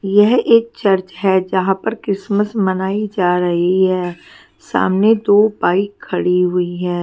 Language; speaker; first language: Hindi; native; Hindi